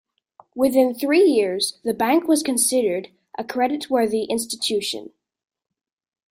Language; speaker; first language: English; native; English